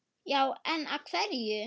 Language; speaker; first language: Icelandic; non-native, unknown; German